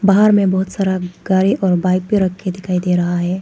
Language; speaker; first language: Hindi; non-native, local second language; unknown